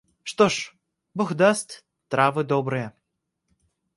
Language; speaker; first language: Russian; native; Russian